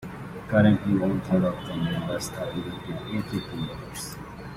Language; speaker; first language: English; native; English